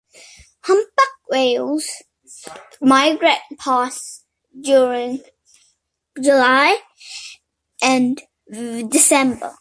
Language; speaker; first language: English; native; English